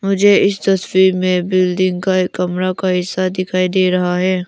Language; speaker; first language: Hindi; non-native, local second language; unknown